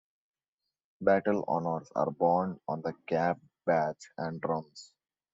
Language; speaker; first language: English; non-native, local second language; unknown